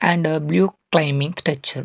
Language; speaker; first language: English; non-native, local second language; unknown